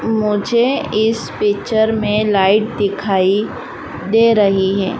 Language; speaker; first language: Hindi; native; Hindi